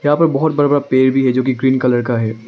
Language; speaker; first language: Hindi; early bilingual, other home language; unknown